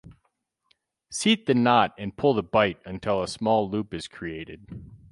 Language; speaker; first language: English; native; English